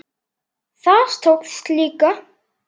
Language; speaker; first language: Icelandic; native; Icelandic